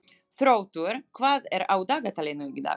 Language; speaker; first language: Icelandic; non-native, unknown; Slovak